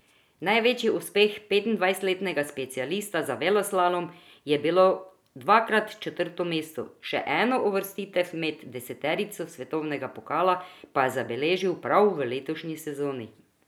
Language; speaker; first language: Slovenian; non-native, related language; Croatian